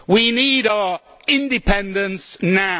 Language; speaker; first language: English; native; English